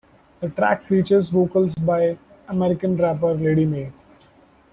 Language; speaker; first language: English; non-native, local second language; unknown